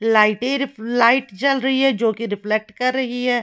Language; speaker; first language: Hindi; native; Hindi